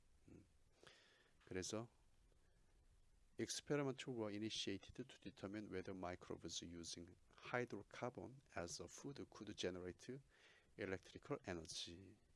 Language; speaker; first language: English; non-native, fluent; Korean